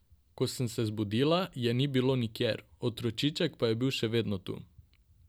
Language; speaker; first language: Slovenian; non-native, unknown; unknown